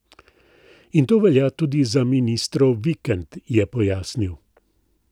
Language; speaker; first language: Slovenian; native; Slovenian